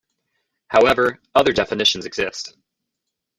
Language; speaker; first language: English; native; English